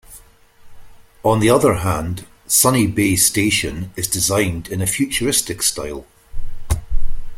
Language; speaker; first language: English; native; English